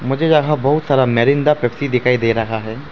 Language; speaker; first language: Hindi; non-native, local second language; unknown